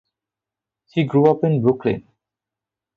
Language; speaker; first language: English; non-native, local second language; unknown